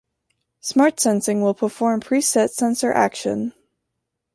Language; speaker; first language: English; native; English